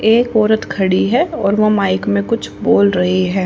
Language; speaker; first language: Hindi; native; Hindi